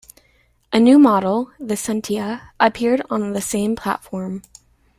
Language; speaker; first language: English; native; English